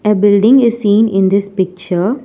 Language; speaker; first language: English; non-native, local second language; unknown